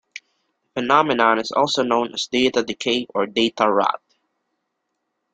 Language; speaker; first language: English; non-native, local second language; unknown